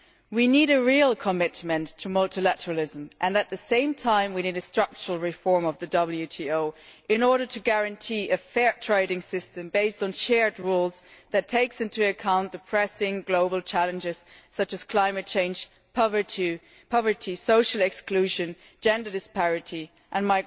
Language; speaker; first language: English; non-native, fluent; German